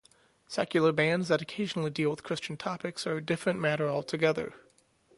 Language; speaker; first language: English; native; English